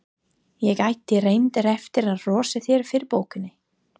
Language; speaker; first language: Icelandic; non-native, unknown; English